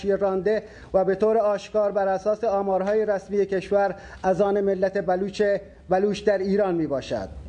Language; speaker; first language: Persian; non-native, local second language; Baluchi